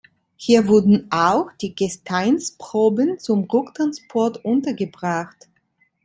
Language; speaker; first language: German; non-native, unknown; Italian